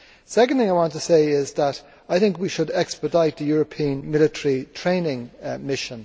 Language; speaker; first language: English; native; English